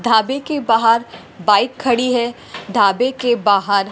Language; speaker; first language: Hindi; non-native, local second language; Punjabi